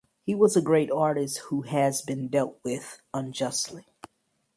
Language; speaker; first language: English; native; English